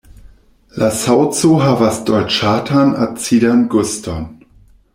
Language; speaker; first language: Esperanto; non-native, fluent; German